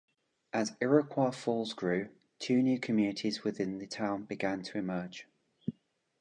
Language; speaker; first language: English; native; English